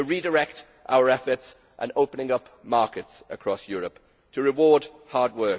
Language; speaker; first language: English; native; English